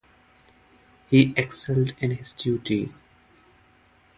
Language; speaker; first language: English; non-native, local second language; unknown